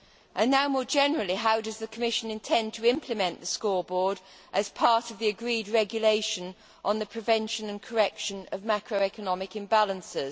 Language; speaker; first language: English; native; English